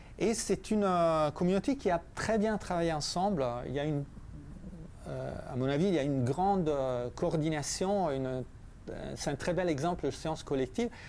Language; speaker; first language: French; non-native, fluent; Italian